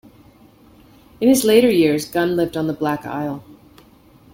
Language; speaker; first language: English; native; English